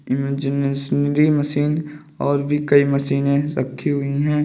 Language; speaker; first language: Hindi; native; Hindi